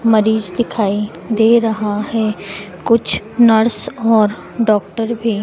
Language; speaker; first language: Hindi; native; Hindi